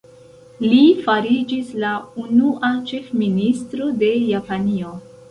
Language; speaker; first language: Esperanto; non-native, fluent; Central Kurdish